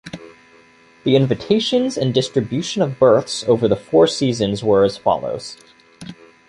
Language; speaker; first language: English; native; English